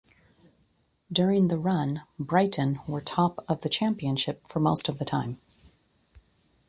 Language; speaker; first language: English; native; English